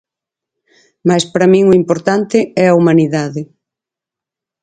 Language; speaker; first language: Galician; native; Galician